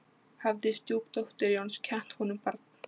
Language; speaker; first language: Icelandic; non-native, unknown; Polish